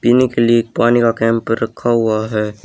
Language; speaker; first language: Hindi; native; Hindi